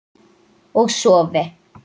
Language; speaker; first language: Icelandic; native; Icelandic